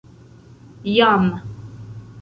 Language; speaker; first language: Esperanto; non-native, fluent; Central Kurdish